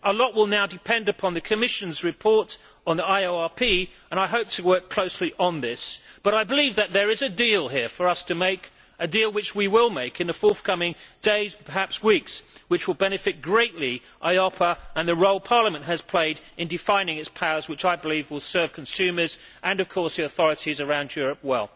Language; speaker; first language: English; native; English